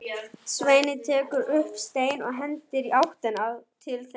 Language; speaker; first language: Icelandic; non-native, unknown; German